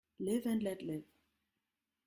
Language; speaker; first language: English; non-native, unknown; German